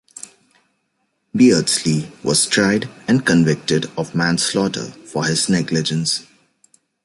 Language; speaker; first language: English; native; English